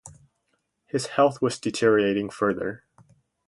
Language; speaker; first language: English; native; English